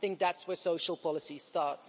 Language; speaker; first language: English; non-native, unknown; Dutch